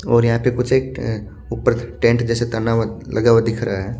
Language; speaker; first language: Hindi; native; Hindi